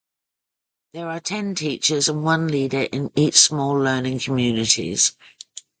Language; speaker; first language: English; native; English